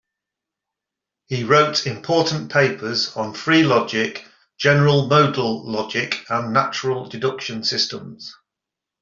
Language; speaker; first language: English; native; English